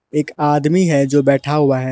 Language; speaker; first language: Hindi; non-native, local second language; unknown